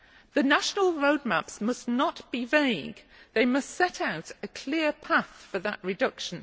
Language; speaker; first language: English; native; English